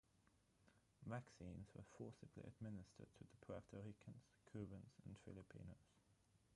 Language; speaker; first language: English; non-native, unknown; German